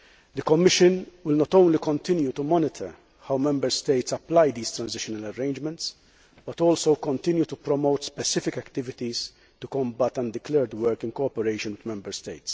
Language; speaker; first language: English; non-native, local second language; Maltese